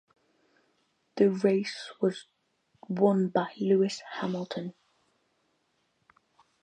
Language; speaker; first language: English; native; English